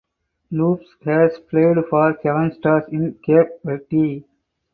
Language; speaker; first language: English; non-native, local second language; Tamil